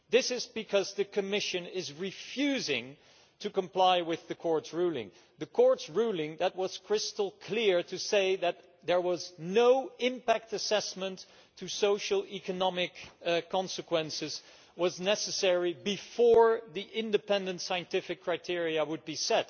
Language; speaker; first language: English; non-native, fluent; Dutch